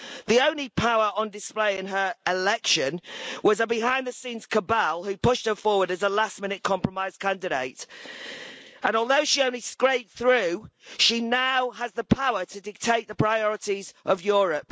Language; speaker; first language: English; native; English